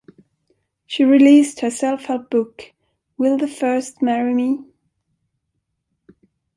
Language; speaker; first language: English; non-native, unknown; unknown